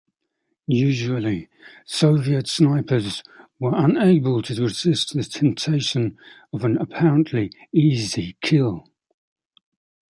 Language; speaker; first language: English; native; English